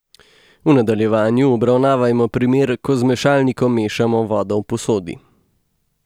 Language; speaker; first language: Slovenian; native; Slovenian